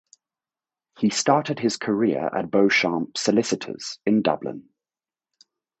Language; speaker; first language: English; native; English